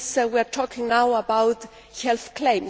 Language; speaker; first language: English; native; English